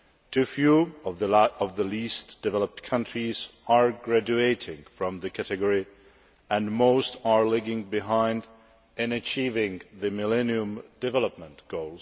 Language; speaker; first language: English; non-native, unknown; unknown